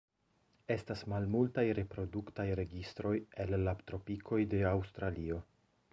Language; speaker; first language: Esperanto; non-native, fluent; Italian